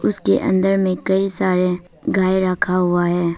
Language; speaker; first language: Hindi; non-native, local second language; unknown